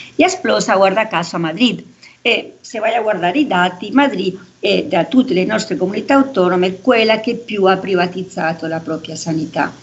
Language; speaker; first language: Italian; non-native, related language; Spanish